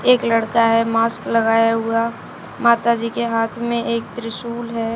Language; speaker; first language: Hindi; native; Hindi